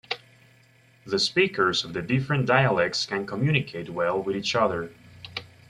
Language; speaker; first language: English; native; English